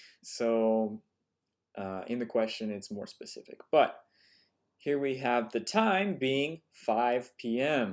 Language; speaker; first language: English; native; English